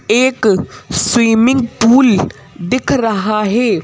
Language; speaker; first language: Hindi; native; Hindi